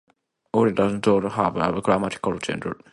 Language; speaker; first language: English; non-native, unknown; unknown